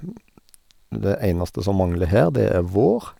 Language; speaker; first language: Norwegian; native; Norwegian